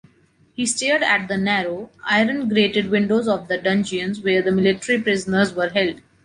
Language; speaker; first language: English; non-native, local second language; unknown